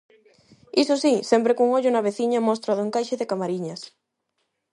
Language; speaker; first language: Galician; non-native, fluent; Spanish